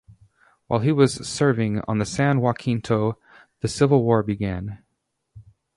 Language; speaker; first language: English; native; English